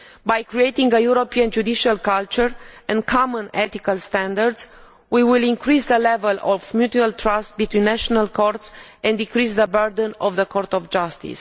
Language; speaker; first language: English; non-native, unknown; Romanian